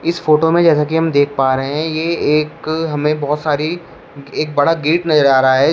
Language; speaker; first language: Hindi; native; Hindi